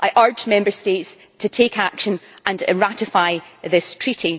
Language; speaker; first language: English; native; English